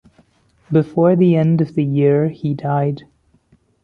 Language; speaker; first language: English; non-native, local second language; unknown